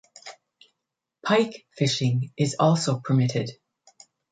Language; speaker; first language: English; native; English